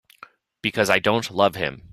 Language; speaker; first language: English; native; English